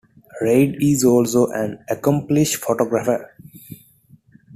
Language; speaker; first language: English; non-native, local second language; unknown